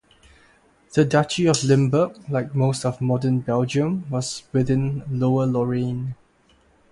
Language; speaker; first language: English; non-native, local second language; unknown